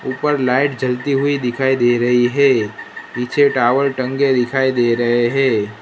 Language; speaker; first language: Hindi; non-native, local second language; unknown